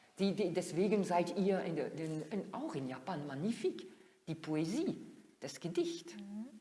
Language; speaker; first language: German; non-native, fluent; French